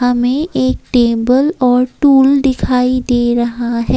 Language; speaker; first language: Hindi; non-native, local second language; Assamese